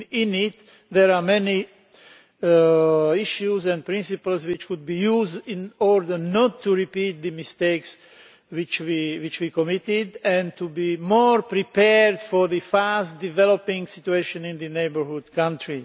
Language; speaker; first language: English; non-native, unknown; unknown